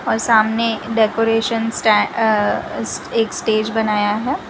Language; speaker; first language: Hindi; non-native, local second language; Gujarati